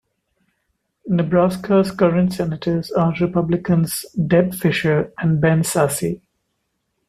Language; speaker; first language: English; non-native, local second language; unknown